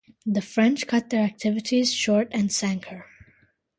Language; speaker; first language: English; native; English